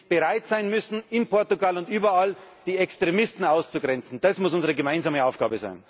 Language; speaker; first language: German; native; German